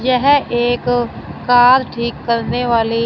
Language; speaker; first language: Hindi; non-native, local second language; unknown